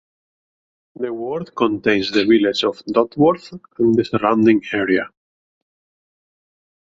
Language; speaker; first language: English; native; English